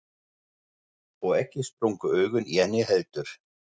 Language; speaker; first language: Icelandic; non-native, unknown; German